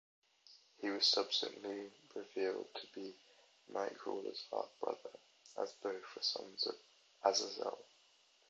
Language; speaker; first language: English; native; English